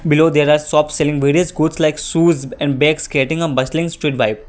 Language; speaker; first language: English; non-native, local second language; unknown